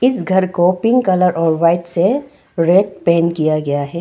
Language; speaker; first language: Hindi; non-native, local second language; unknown